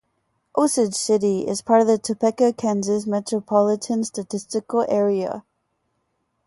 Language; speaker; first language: English; native; English